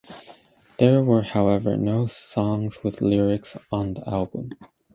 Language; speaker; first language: English; native; English